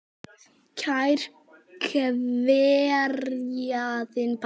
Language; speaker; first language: Icelandic; native; Icelandic